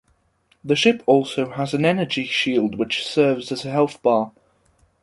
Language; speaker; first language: English; non-native, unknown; German